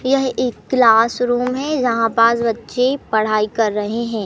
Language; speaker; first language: Hindi; native; Hindi